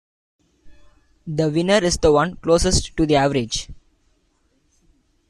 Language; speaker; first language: English; non-native, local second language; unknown